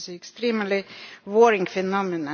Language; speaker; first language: English; non-native, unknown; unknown